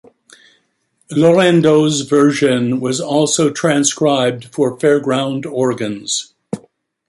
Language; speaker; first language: English; native; English